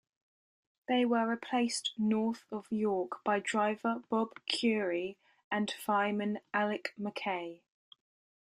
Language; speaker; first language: English; native; English